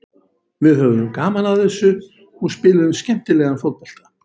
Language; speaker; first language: Icelandic; native; Icelandic